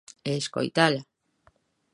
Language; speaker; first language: Galician; native; Galician